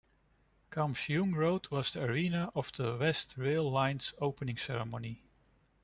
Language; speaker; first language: English; non-native, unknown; Dutch